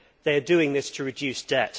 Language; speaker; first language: English; native; English